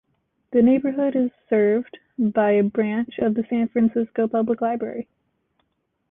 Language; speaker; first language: English; native; English